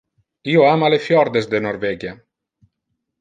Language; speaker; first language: Interlingua; non-native, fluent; Italian